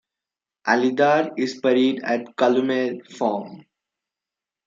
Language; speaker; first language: English; non-native, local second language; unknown